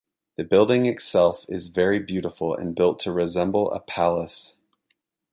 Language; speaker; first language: English; native; English